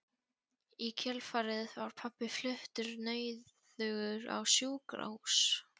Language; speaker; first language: Icelandic; non-native, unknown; Polish